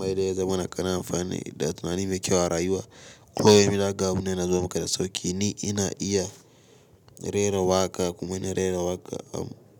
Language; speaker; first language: Hausa; native; Hausa